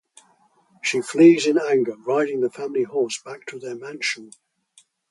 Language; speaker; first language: English; native; English